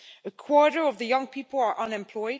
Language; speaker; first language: English; non-native, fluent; Dutch